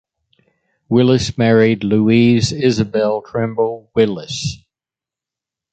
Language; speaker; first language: English; native; English